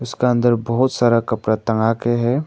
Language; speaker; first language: Hindi; non-native, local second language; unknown